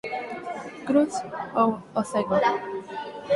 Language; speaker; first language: Galician; non-native, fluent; Spanish